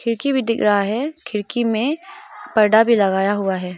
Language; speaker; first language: Hindi; non-native, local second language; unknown